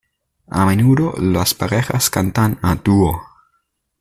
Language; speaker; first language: Spanish; native; Spanish